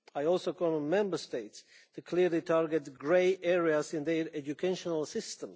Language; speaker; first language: English; non-native, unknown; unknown